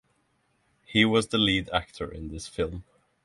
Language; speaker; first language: English; non-native, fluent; Norwegian